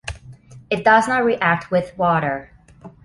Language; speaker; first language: English; non-native, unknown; Thai